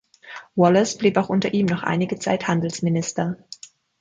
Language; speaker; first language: German; native; German